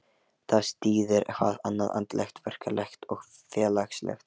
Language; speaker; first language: Icelandic; non-native, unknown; Lithuanian